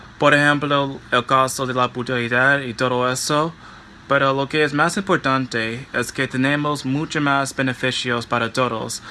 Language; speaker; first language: Spanish; non-native, learner; English